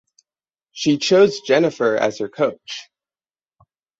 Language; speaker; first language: English; native; English